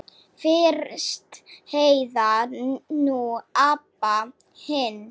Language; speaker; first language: Icelandic; non-native, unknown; Slovak